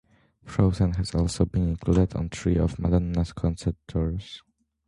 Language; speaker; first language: English; non-native, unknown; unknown